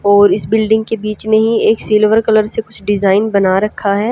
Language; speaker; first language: Hindi; native; Hindi